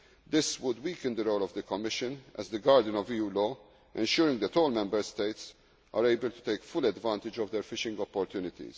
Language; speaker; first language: English; non-native, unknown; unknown